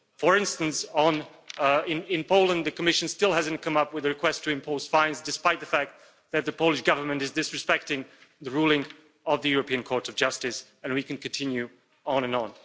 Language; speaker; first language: English; non-native, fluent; Slovak